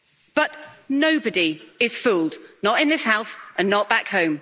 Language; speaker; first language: English; native; English